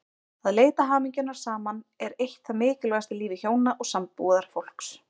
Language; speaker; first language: Icelandic; native; Icelandic